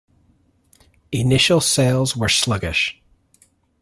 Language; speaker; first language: English; native; English